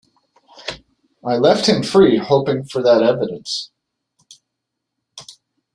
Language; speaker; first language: English; native; English